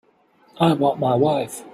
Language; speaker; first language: English; native; English